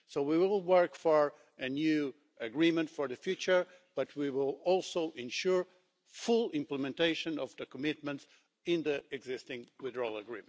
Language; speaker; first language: English; non-native, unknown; Portuguese